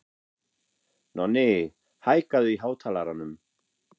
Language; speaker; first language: Icelandic; non-native, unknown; German